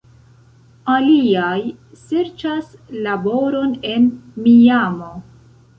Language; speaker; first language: Esperanto; non-native, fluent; Central Kurdish